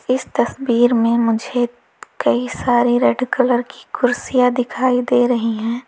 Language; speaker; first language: Hindi; native; Hindi